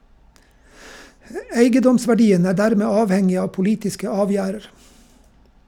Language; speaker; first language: Norwegian; native; Norwegian